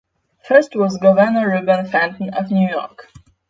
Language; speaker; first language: English; non-native, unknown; Polish